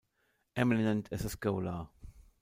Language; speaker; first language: English; non-native, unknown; German